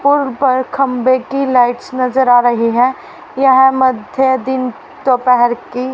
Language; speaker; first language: Hindi; native; Hindi